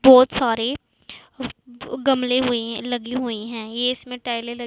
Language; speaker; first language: Hindi; non-native, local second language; Punjabi